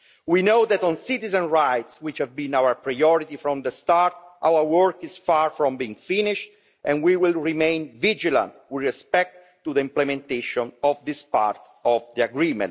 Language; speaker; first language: English; non-native, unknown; Italian